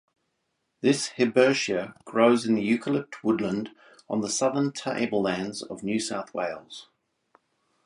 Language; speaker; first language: English; native; English